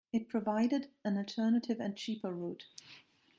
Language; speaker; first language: English; non-native, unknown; German